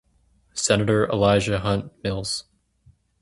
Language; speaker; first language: English; native; English